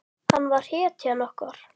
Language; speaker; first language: Icelandic; native; Icelandic